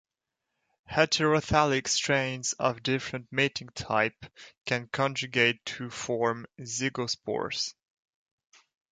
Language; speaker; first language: English; non-native, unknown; French